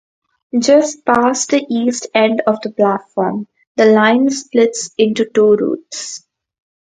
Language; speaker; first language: English; non-native, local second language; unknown